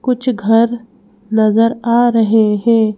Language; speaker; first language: Hindi; native; Hindi